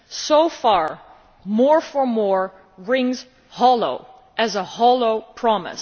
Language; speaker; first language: English; non-native, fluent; Dutch